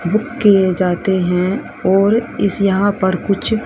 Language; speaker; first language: Hindi; native; Hindi